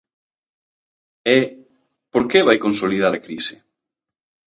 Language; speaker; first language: Galician; native; Galician